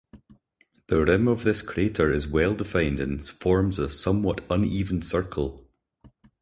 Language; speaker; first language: English; native; English